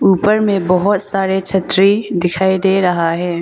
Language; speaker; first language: Hindi; non-native, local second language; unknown